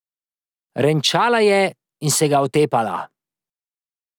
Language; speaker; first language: Slovenian; native; Slovenian